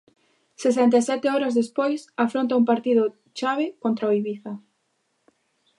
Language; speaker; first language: Galician; native; Galician